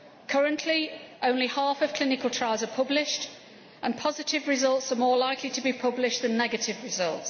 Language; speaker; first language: English; native; English